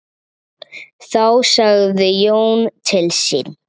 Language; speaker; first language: Icelandic; native; Icelandic